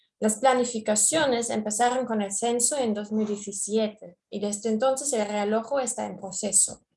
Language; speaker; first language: Spanish; non-native, fluent; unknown